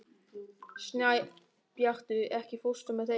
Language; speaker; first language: Icelandic; non-native, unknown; German